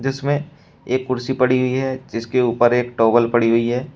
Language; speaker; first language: Hindi; native; Hindi